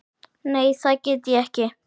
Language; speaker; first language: Icelandic; native; Icelandic